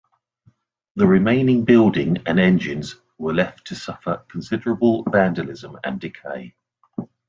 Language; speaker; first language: English; native; English